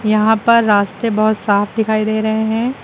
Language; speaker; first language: Hindi; native; Hindi